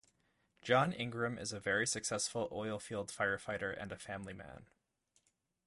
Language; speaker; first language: English; native; English